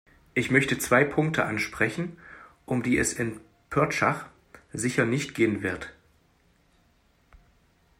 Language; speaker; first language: German; native; German